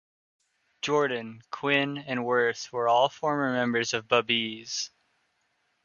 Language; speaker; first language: English; native; English